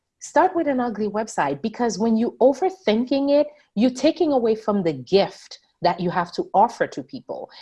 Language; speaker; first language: English; non-native, fluent; Haitian Creole